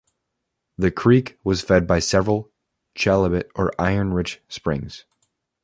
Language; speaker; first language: English; native; English